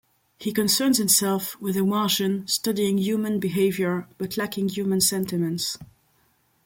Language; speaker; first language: English; non-native, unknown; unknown